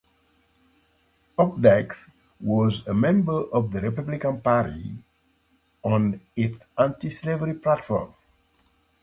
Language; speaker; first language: English; non-native, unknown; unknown